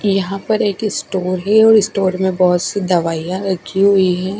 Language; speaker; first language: Hindi; non-native, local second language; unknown